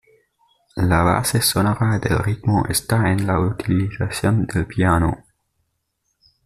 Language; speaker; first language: Spanish; native; Spanish